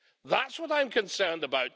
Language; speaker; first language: English; native; English